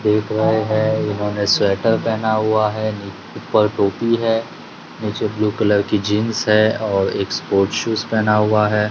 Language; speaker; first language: Hindi; non-native, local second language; Gujarati